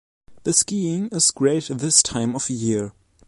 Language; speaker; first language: English; non-native, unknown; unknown